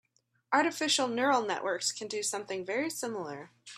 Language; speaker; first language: English; native; English